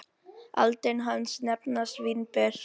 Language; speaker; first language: Icelandic; non-native, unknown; Filipino